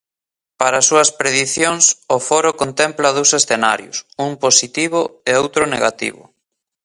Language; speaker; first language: Galician; native; Galician